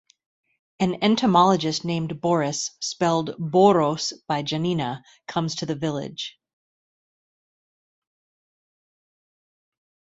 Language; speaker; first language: English; native; English